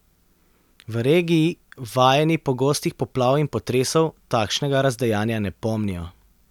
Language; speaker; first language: Slovenian; native; Slovenian